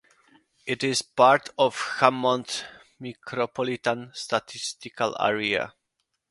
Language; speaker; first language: English; non-native, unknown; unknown